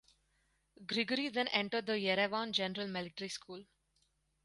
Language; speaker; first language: English; non-native, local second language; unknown